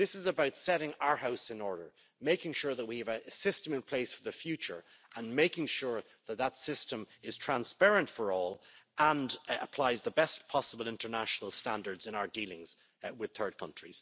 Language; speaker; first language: English; native; English